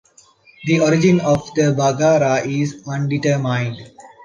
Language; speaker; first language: English; non-native, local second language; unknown